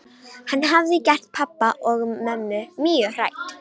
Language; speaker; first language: Icelandic; non-native, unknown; Romanian